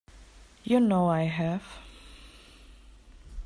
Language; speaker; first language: English; non-native, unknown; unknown